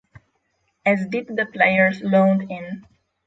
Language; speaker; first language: English; non-native, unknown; Polish